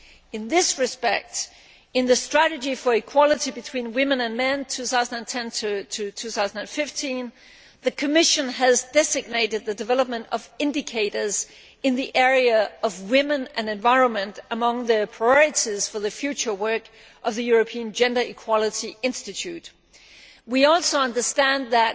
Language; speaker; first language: English; non-native, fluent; Danish